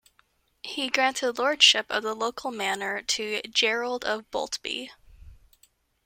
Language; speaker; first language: English; native; English